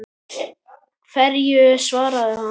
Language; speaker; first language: Icelandic; native; Icelandic